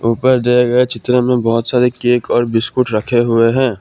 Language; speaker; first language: Hindi; non-native, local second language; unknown